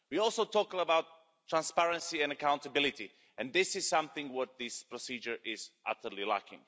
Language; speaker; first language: English; non-native, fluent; Slovak